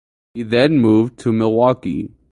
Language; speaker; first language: English; native; English